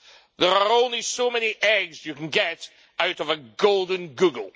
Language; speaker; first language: English; native; English